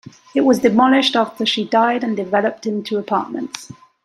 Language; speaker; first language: English; native; English